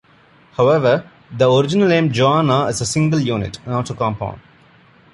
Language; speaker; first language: English; non-native, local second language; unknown